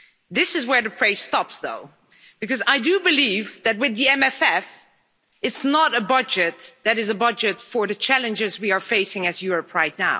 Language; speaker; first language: English; non-native, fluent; Dutch